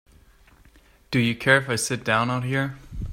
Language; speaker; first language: English; non-native, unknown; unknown